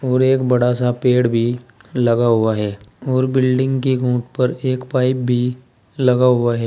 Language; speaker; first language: Hindi; native; Hindi